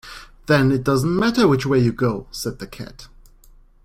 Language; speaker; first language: English; non-native, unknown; German